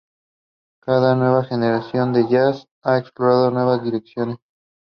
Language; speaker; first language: English; non-native, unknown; Spanish